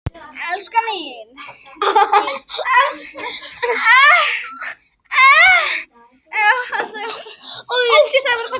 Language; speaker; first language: Icelandic; non-native, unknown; Arabic